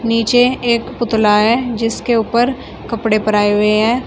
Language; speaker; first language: Hindi; native; Hindi